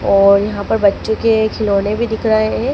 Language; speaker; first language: Hindi; native; Hindi